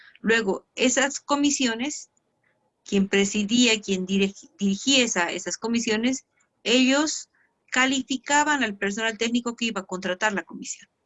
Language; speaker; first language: Spanish; native; Spanish